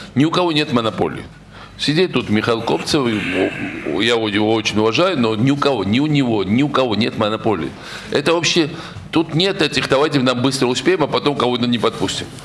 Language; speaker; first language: Russian; non-native, local second language; Georgian